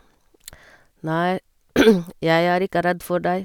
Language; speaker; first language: Norwegian; non-native, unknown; Hungarian